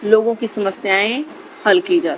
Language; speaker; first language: Hindi; native; Hindi